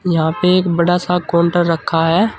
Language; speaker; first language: Hindi; native; Hindi